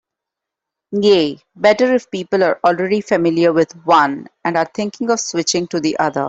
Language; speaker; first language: English; non-native, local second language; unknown